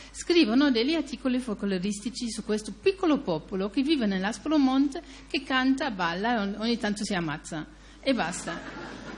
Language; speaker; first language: Italian; non-native, fluent; German